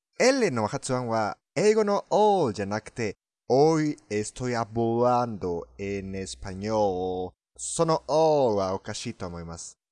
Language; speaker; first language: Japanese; non-native, fluent; Spanish